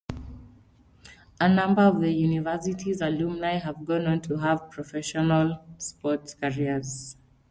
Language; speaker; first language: English; non-native, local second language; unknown